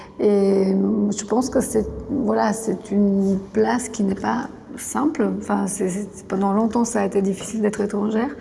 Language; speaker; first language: French; non-native, fluent; Bulgarian